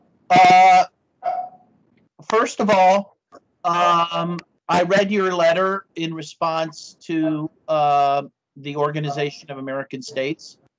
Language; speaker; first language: English; native; English